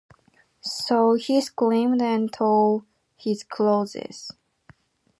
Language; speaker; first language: English; non-native, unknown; Japanese